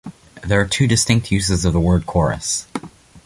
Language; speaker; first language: English; native; English